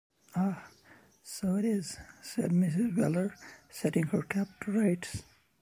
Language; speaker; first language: English; non-native, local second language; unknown